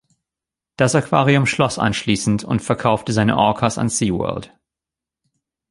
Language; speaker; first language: German; native; German